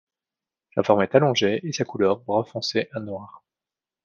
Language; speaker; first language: French; native; French